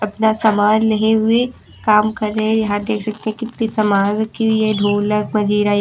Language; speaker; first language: Hindi; native; Hindi